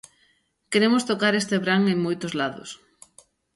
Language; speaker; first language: Galician; native; Galician